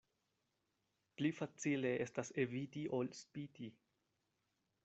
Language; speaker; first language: Esperanto; non-native, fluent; Spanish